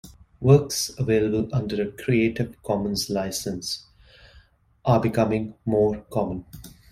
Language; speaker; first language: English; non-native, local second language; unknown